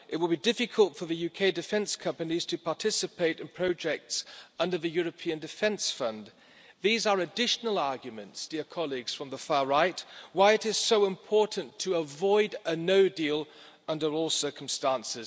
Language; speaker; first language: English; non-native, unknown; German